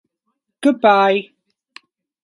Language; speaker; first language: English; native; English